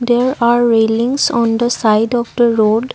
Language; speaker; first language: English; non-native, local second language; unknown